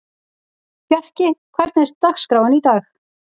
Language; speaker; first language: Icelandic; native; Icelandic